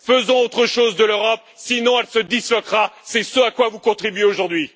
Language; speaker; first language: French; native; French